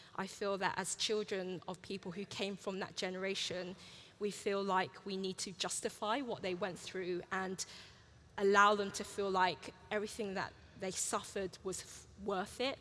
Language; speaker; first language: English; early bilingual, other home language; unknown